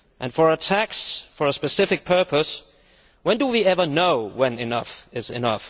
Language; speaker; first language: English; non-native, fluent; Danish